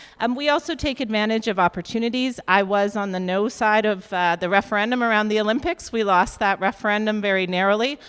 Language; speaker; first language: English; native; English